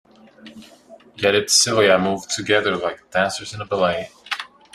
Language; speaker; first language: English; non-native, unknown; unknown